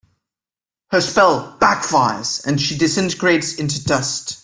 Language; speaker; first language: English; native; English